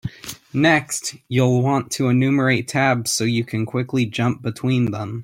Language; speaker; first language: English; native; English